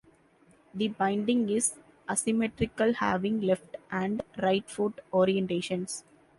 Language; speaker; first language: English; non-native, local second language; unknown